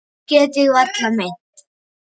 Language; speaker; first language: Icelandic; native; Icelandic